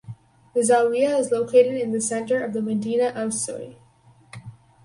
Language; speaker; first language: English; native; English